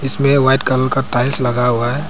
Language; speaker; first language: Hindi; non-native, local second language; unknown